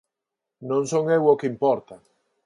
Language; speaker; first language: Galician; non-native, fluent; Spanish